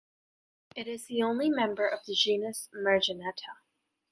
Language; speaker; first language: English; native; English